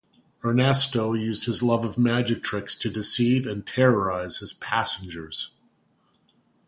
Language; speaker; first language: English; native; English